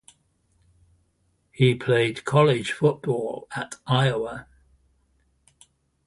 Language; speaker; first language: English; native; English